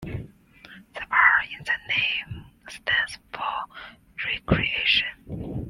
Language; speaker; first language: English; non-native, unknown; Chinese